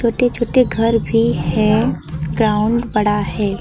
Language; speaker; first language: Hindi; native; Hindi